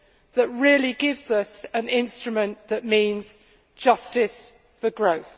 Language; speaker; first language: English; native; English